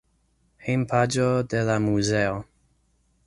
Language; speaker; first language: Esperanto; non-native, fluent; English